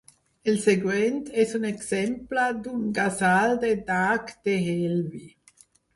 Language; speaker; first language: Catalan; non-native, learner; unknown